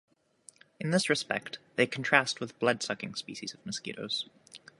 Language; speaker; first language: English; native; English